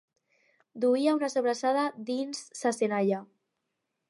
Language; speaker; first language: Catalan; non-native, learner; Spanish